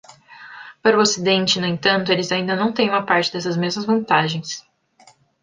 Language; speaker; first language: Portuguese; native; Portuguese